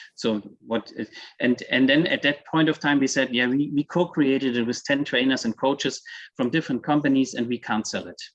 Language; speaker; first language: English; non-native, fluent; German